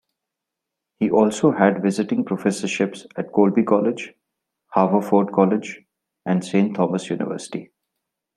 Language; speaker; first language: English; non-native, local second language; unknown